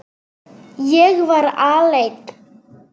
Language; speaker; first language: Icelandic; non-native, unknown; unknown